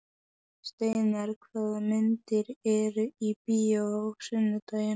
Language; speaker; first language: Icelandic; non-native, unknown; Polish